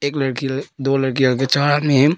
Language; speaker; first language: Hindi; early bilingual, other home language; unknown